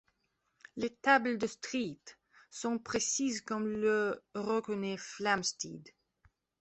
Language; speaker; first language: French; non-native, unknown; Belarusian